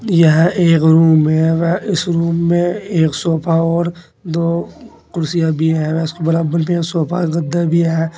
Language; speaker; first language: Hindi; native; Hindi